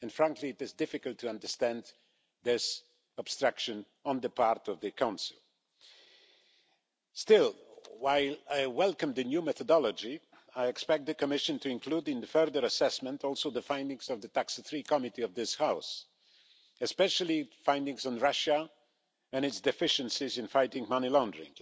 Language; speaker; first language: English; non-native, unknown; Polish